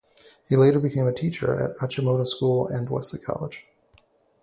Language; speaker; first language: English; native; English